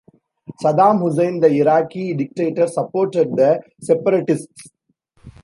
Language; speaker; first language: English; non-native, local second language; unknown